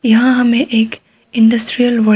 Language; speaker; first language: Hindi; non-native, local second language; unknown